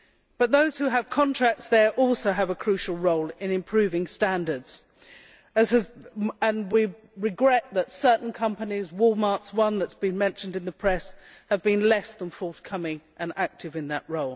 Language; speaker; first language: English; native; English